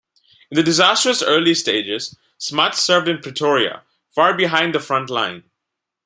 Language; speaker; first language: English; non-native, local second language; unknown